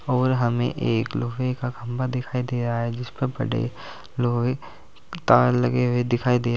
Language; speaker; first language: Hindi; native; Hindi